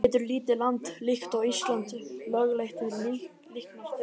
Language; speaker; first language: Icelandic; native; Icelandic